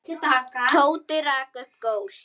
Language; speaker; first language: Icelandic; native; Icelandic